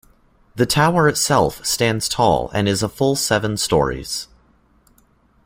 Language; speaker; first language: English; native; English